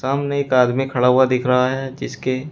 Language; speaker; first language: Hindi; native; Hindi